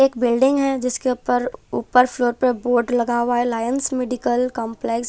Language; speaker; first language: Hindi; non-native, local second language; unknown